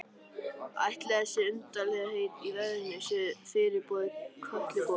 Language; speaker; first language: Icelandic; native; Icelandic